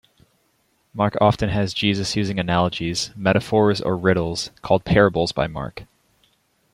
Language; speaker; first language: English; native; English